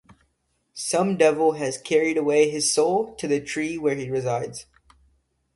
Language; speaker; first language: English; native; English